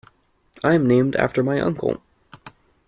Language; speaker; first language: English; native; English